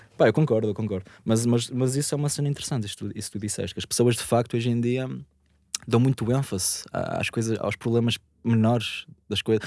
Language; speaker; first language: Portuguese; native; Portuguese